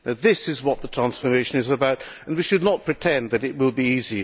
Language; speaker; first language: English; non-native, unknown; Hungarian